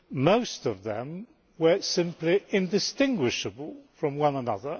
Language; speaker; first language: English; non-native, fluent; Polish